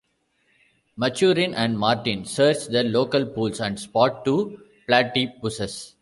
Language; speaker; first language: English; non-native, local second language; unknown